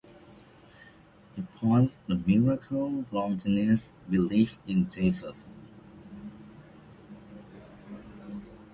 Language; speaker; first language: English; native; English